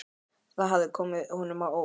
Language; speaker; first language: Icelandic; native; Icelandic